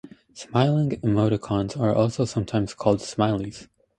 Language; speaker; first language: English; native; English